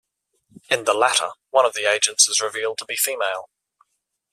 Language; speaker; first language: English; native; English